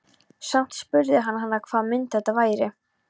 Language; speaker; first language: Icelandic; non-native, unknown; Polish